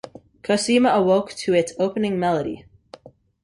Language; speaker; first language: English; native; English